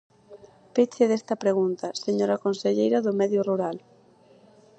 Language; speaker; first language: Galician; native; Galician